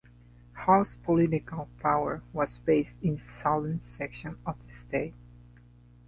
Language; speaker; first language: English; non-native, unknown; Spanish